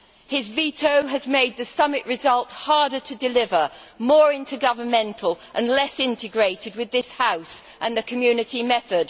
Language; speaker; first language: English; native; English